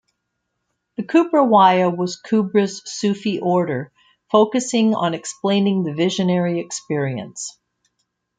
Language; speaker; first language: English; native; English